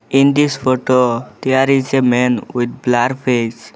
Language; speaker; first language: English; non-native, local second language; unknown